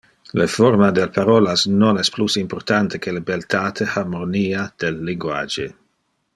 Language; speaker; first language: Interlingua; non-native, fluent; Dutch